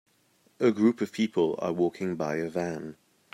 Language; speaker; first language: English; native; English